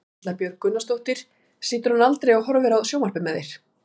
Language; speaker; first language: Icelandic; native; Icelandic